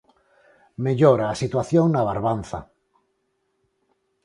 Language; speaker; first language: Galician; non-native, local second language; Spanish